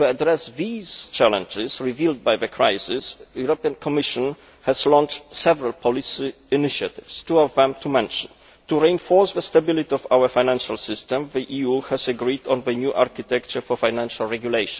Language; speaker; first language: English; non-native, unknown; Polish